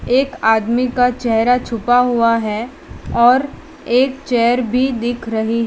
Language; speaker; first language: Hindi; non-native, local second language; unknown